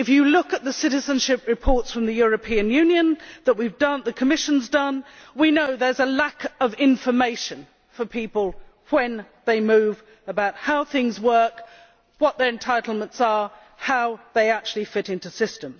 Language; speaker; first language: English; native; English